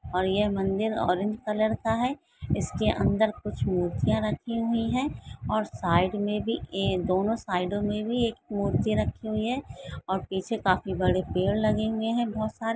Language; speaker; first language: Hindi; non-native, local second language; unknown